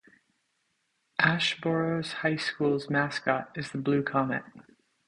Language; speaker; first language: English; native; English